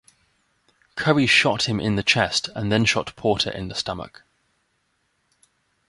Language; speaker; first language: English; native; English